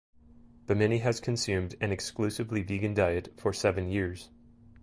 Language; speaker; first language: English; native; English